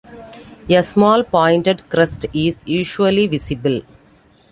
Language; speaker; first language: English; non-native, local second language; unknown